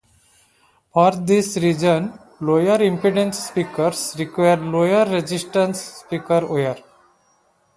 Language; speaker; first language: English; non-native, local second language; Odia